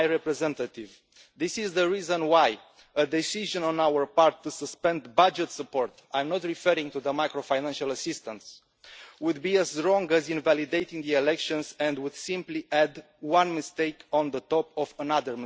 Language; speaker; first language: English; non-native, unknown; Romanian